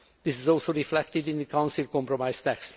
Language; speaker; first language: English; non-native, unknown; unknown